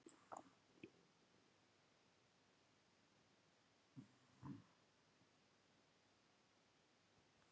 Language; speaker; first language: Icelandic; native; Icelandic